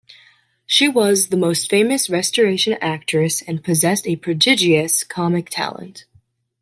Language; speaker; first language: English; native; English